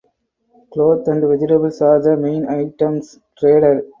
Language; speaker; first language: English; non-native, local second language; Tamil